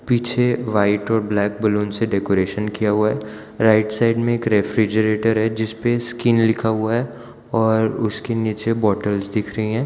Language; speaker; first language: Hindi; non-native, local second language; Gujarati